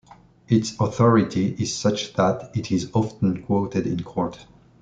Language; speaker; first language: English; non-native, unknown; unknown